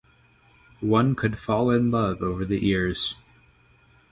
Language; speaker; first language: English; native; English